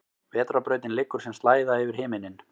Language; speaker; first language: Icelandic; native; Icelandic